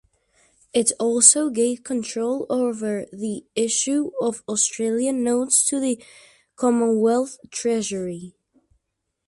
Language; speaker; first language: English; native; English